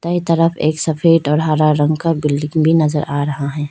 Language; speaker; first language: Hindi; non-native, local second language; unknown